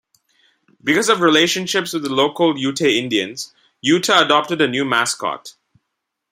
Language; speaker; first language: English; non-native, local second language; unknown